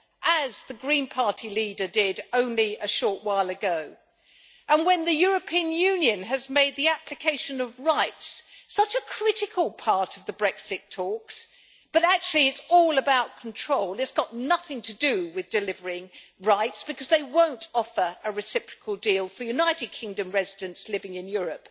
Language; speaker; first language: English; native; English